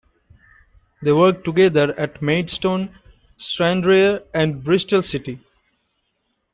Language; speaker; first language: English; non-native, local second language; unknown